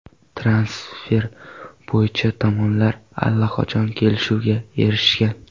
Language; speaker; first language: Uzbek; non-native, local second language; Kara-Kalpak